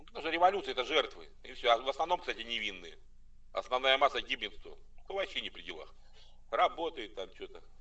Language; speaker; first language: Russian; native; Russian